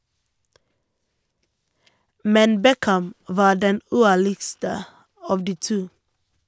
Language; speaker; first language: Norwegian; non-native, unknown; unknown